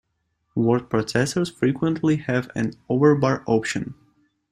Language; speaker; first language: English; non-native, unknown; Russian